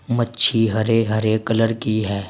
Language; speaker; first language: Hindi; native; Hindi